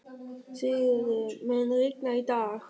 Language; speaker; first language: Icelandic; non-native, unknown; German